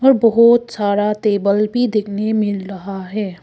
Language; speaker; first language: Hindi; early bilingual, other home language; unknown